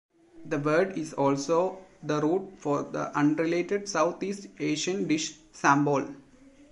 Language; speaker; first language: English; non-native, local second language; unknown